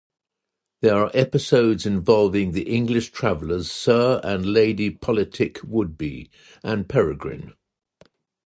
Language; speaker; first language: English; native; English